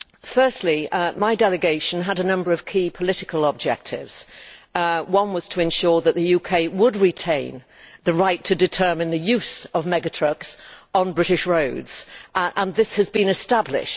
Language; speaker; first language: English; native; English